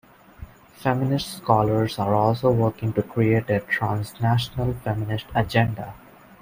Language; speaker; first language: English; non-native, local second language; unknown